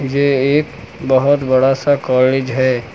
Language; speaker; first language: Hindi; native; Hindi